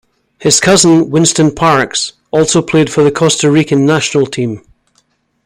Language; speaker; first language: English; native; English